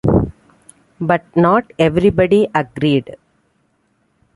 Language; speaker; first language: English; non-native, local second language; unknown